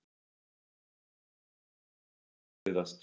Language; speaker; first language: Icelandic; non-native, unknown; German